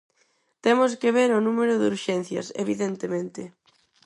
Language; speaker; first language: Galician; non-native, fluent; Spanish